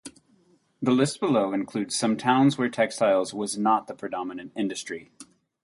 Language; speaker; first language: English; native; English